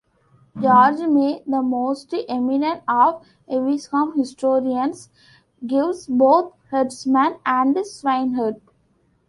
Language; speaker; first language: English; non-native, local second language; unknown